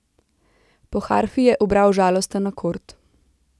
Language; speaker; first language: Slovenian; native; Slovenian